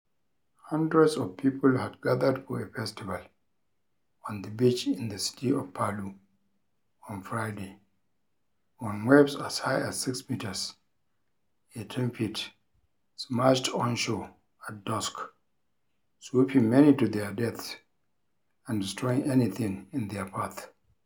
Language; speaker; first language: English; non-native, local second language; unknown